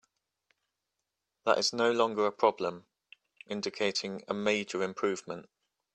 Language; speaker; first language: English; native; English